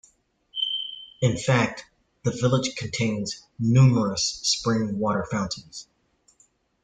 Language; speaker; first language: English; native; English